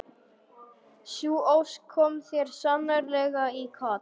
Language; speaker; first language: Icelandic; non-native, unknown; German